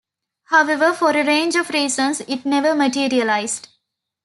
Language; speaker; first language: English; non-native, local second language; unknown